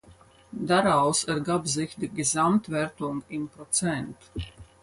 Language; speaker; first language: German; non-native, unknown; Latvian